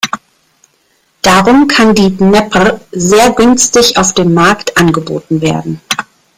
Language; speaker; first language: German; native; German